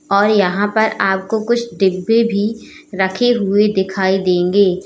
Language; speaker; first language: Hindi; native; Hindi